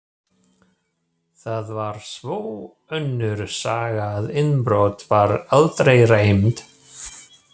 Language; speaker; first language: Icelandic; non-native, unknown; German